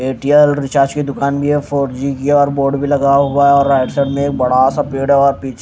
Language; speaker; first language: Hindi; non-native, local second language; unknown